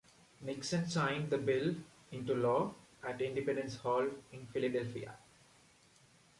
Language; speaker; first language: English; non-native, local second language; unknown